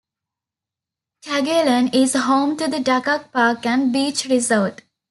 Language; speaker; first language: English; non-native, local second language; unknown